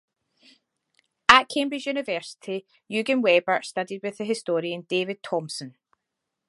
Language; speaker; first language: English; native; English